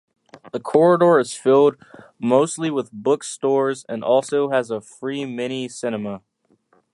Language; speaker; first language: English; native; English